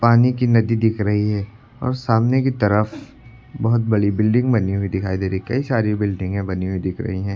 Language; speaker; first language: Hindi; native; Hindi